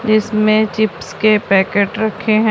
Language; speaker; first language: Hindi; non-native, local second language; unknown